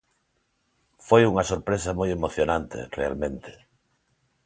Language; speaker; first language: Galician; non-native, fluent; Spanish